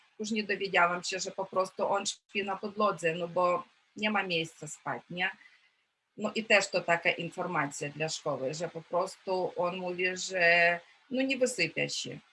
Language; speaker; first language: Polish; non-native, related language; Ukrainian